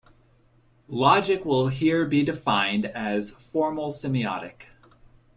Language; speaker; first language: English; native; English